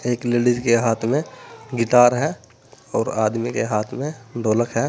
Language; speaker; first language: Hindi; native; Hindi